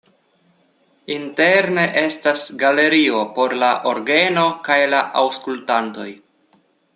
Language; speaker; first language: Esperanto; non-native, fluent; Russian